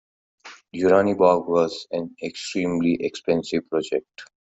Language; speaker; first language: English; non-native, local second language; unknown